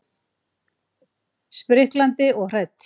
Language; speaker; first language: Icelandic; native; Icelandic